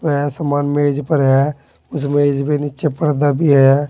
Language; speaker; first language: Hindi; native; Hindi